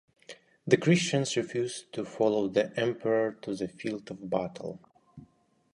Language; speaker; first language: English; non-native, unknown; Russian